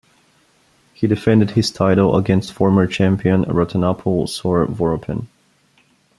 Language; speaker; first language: English; non-native, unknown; Bulgarian